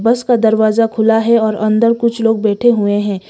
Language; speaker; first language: Hindi; non-native, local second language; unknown